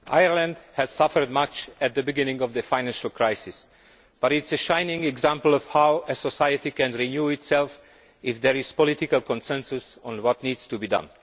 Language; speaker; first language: English; non-native, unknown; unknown